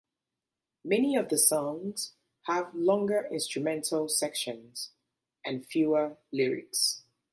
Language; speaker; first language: English; native; English